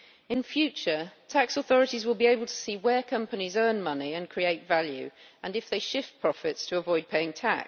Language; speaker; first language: English; native; English